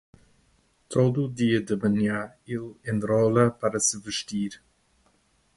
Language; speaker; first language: Portuguese; non-native, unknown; English